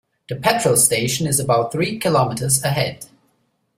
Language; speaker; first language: English; non-native, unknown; German